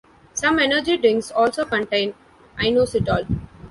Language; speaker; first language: English; non-native, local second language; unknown